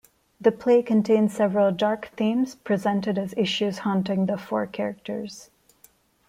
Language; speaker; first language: English; non-native, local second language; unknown